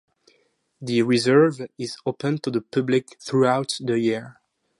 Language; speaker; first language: English; non-native, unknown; French